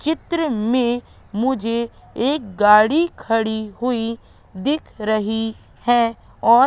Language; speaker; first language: Hindi; native; Hindi